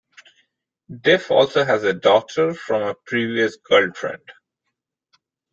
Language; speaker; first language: English; non-native, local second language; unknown